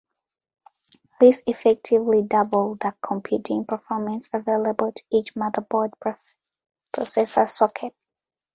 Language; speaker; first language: English; non-native, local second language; Ganda